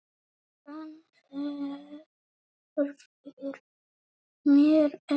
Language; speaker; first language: Icelandic; non-native, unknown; Polish